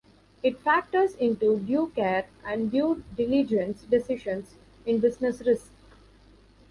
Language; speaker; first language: English; non-native, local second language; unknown